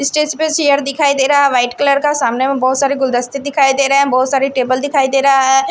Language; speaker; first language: Hindi; non-native, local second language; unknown